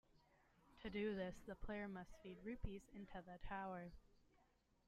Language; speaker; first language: English; native; English